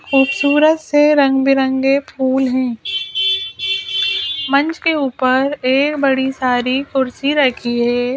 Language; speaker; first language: Hindi; native; Hindi